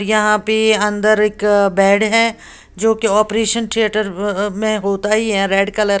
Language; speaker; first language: Hindi; native; Hindi